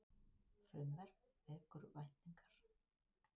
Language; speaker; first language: Icelandic; native; Icelandic